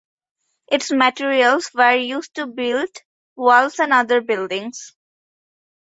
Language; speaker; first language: English; non-native, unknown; Bangla